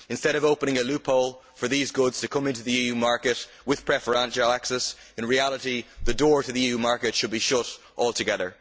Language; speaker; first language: English; native; English